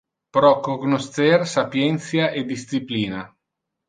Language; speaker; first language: Interlingua; non-native, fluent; Italian